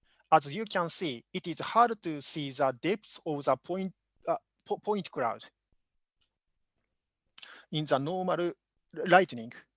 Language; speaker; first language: English; non-native, fluent; Japanese